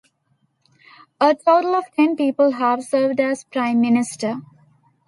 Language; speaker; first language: English; non-native, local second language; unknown